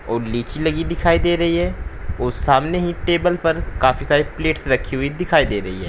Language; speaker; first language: Hindi; native; Hindi